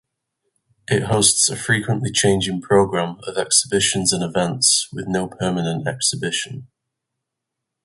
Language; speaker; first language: English; native; English